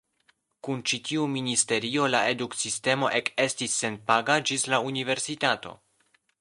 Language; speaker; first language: Esperanto; non-native, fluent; Polish